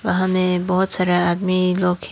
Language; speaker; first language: Hindi; non-native, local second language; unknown